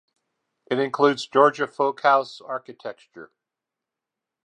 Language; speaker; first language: English; native; English